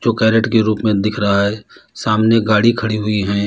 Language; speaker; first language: Hindi; native; Hindi